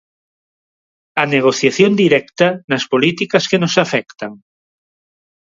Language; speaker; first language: Galician; non-native, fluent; Spanish